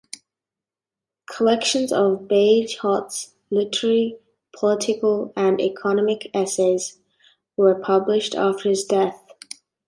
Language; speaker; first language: English; native; English